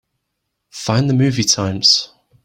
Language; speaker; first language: English; native; English